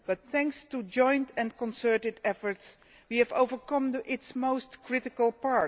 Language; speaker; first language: English; non-native, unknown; Dutch